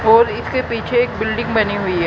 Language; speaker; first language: Hindi; native; Hindi